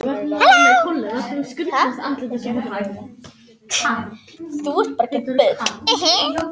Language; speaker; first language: Icelandic; non-native, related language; Danish